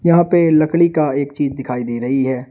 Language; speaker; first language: Hindi; native; Hindi